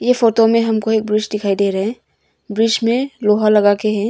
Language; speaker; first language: Hindi; early bilingual, other home language; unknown